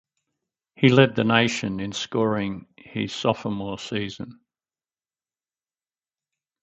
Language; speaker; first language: English; native; English